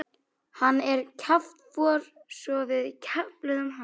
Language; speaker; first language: Icelandic; native; Icelandic